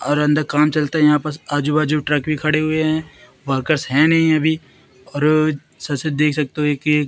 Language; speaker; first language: Hindi; native; Hindi